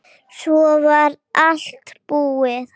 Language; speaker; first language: Icelandic; native; Icelandic